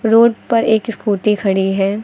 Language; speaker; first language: Hindi; native; Hindi